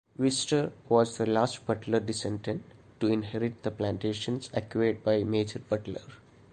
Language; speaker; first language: English; non-native, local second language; Malayalam